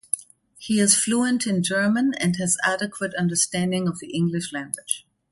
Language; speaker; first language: English; non-native, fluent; German